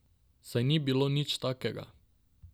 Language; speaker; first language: Slovenian; non-native, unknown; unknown